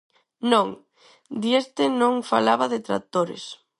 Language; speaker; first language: Galician; non-native, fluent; Spanish